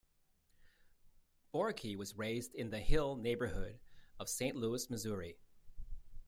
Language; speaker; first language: English; native; English